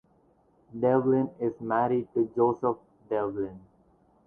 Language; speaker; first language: English; non-native, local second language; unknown